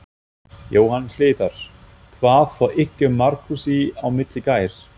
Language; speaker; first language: Icelandic; non-native, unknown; German